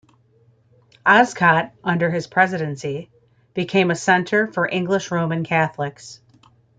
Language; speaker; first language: English; native; English